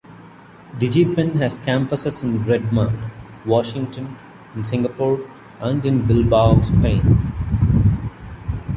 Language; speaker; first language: English; non-native, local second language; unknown